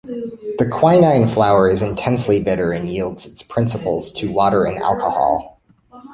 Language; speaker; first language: English; native; English